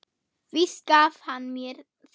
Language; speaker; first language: Icelandic; non-native, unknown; German